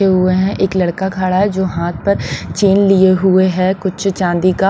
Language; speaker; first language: Hindi; non-native, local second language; Punjabi